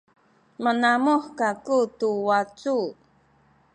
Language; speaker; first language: Sakizaya; non-native, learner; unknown